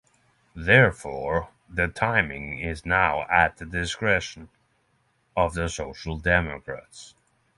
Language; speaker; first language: English; non-native, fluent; Norwegian